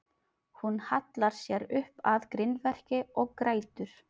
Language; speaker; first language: Icelandic; non-native, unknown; Filipino